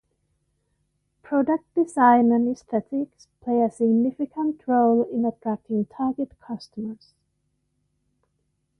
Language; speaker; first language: English; non-native, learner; Finnish